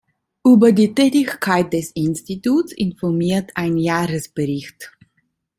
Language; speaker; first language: German; non-native, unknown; Italian